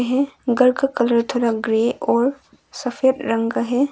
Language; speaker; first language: Hindi; non-native, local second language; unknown